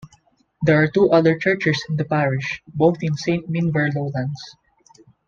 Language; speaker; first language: English; non-native, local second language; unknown